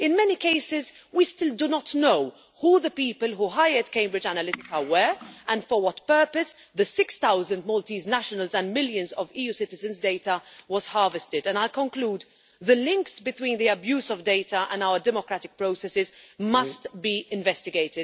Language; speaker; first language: English; non-native, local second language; Maltese